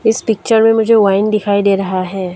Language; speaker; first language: Hindi; non-native, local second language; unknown